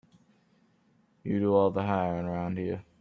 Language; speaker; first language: English; native; English